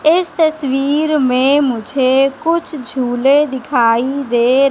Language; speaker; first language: Hindi; native; Hindi